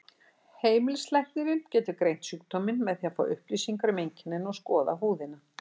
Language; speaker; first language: Icelandic; native; Icelandic